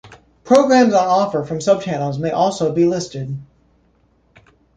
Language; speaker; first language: English; native; English